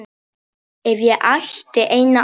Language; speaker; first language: Icelandic; non-native, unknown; Polish